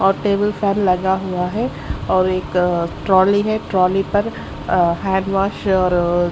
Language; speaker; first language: Hindi; native; Hindi